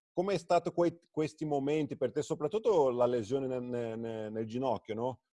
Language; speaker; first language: Italian; non-native, fluent; Portuguese